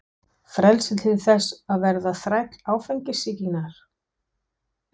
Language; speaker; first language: Icelandic; non-native, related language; Danish